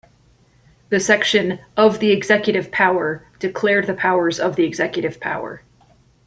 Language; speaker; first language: English; native; English